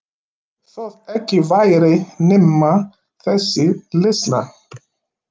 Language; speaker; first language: Icelandic; non-native, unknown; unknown